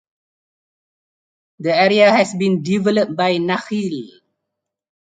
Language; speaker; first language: English; non-native, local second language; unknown